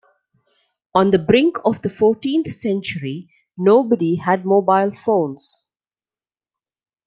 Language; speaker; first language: English; non-native, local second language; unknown